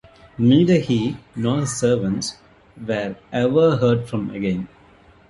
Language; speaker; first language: English; non-native, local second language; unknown